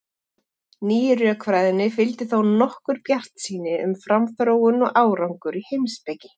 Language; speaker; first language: Icelandic; native; Icelandic